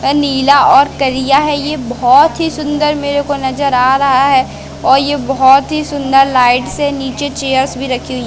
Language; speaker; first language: Hindi; native; Hindi